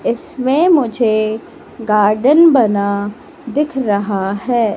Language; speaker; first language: Hindi; native; Hindi